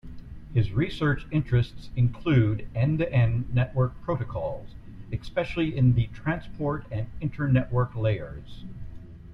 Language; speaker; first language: English; native; English